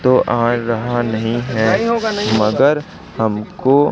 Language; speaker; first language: Hindi; native; Hindi